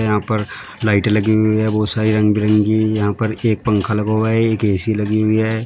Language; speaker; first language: Hindi; native; Hindi